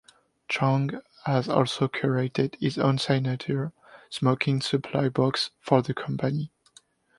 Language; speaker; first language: English; non-native, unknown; French